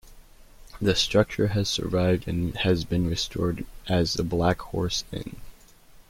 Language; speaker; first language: English; native; English